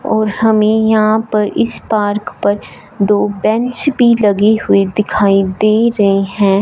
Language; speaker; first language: Hindi; non-native, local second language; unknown